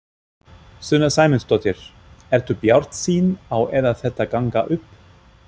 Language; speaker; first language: Icelandic; non-native, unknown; German